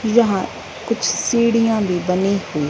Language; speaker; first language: Hindi; non-native, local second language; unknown